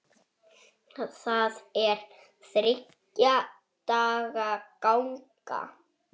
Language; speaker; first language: Icelandic; native; Icelandic